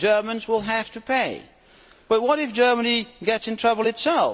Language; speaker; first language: English; non-native, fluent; Dutch